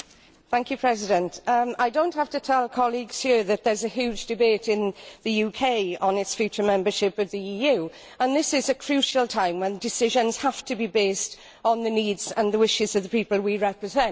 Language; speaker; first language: English; native; English